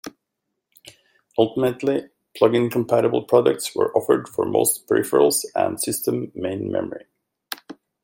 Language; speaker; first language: English; native; English